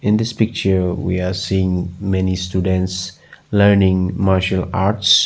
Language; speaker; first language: English; non-native, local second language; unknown